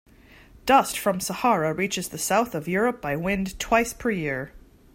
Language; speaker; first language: English; native; English